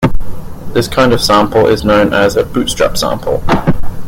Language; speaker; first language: English; native; English